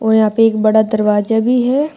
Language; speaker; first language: Hindi; native; Hindi